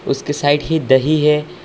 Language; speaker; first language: Hindi; non-native, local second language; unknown